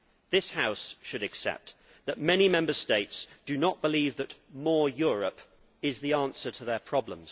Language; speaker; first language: English; native; English